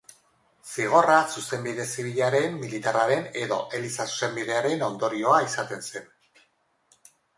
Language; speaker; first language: Basque; non-native, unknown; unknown